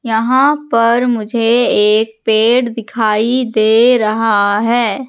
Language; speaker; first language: Hindi; native; Hindi